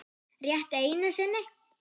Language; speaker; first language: Icelandic; non-native, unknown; German